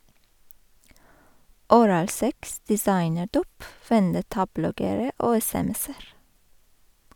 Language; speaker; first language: Norwegian; non-native, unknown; Persian